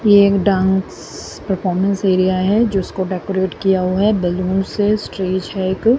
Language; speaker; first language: Hindi; native; Hindi